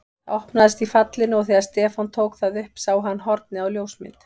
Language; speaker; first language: Icelandic; native; Icelandic